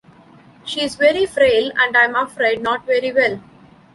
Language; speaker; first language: English; non-native, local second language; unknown